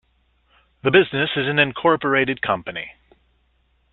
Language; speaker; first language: English; native; English